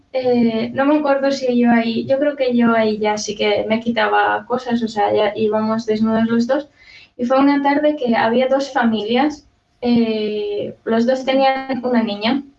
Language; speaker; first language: Spanish; non-native, fluent; Hungarian